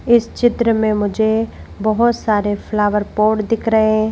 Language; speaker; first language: Hindi; native; Hindi